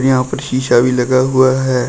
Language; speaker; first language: Hindi; native; Hindi